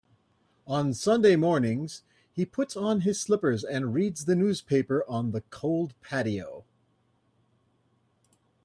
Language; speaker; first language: English; native; English